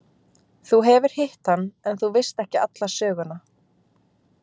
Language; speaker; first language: Icelandic; native; Icelandic